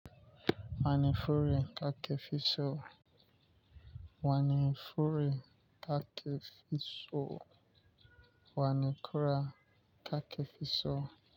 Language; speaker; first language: Hausa; non-native, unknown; Yoruba